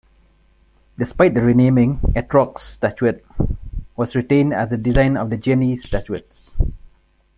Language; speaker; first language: English; non-native, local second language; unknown